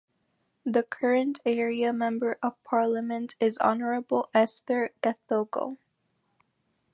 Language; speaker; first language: English; native; English